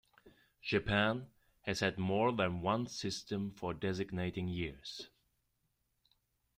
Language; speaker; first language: English; non-native, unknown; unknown